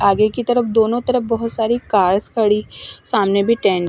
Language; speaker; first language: Hindi; non-native, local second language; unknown